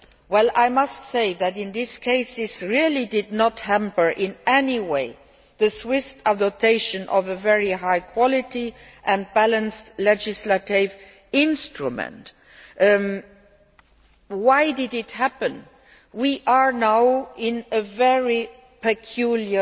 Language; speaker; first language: English; non-native, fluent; Luxembourgish